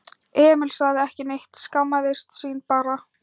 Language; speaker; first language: Icelandic; non-native, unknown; Thai